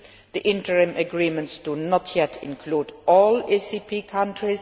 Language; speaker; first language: English; non-native, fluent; Luxembourgish